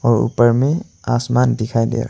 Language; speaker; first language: Hindi; non-native, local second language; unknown